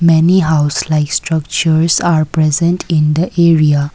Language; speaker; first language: English; non-native, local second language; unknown